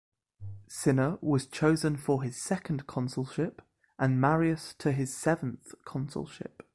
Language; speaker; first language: English; native; English